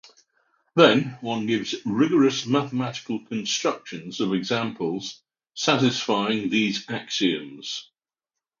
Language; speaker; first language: English; native; English